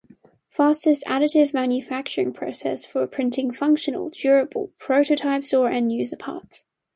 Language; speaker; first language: English; non-native, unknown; Chinese